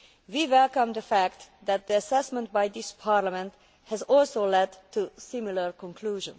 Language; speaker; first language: English; non-native, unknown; Hungarian